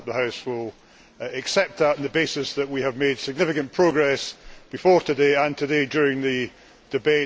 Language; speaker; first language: English; native; English